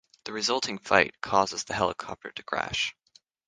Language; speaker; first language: English; native; English